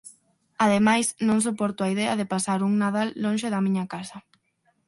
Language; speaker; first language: Galician; non-native, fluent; Spanish